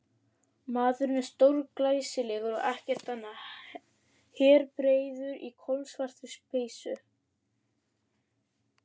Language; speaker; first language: Icelandic; native; Icelandic